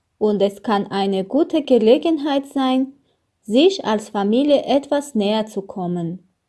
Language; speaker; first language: German; non-native, learner; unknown